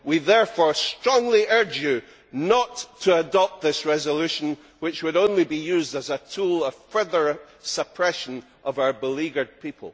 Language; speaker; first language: English; native; English